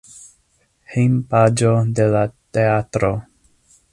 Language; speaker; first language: Esperanto; non-native, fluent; English